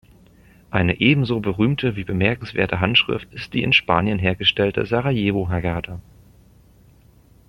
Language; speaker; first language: German; native; German